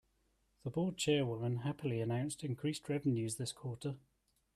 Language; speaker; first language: English; native; English